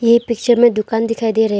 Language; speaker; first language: Hindi; non-native, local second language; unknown